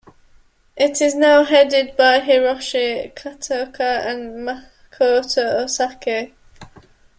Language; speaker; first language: English; native; English